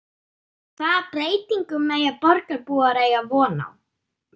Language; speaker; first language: Icelandic; non-native, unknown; German